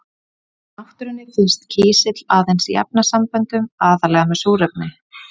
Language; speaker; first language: Icelandic; native; Icelandic